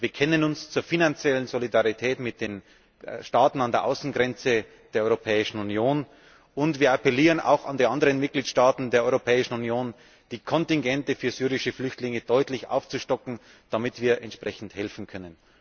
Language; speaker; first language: German; native; German